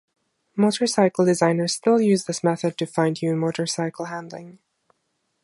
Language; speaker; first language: English; non-native, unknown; German